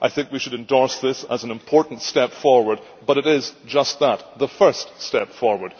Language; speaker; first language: English; native; English